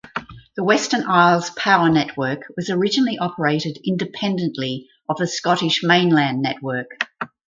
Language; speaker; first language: English; native; English